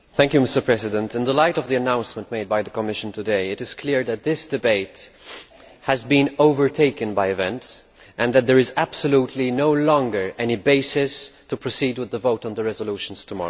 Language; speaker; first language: English; non-native, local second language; Maltese